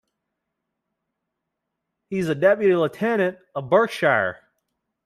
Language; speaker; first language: English; native; English